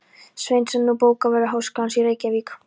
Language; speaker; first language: Icelandic; non-native, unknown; Polish